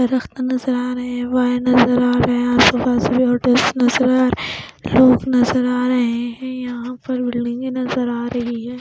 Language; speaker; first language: Hindi; non-native, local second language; Punjabi